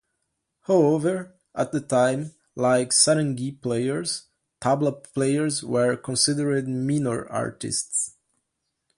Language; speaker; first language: English; non-native, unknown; Portuguese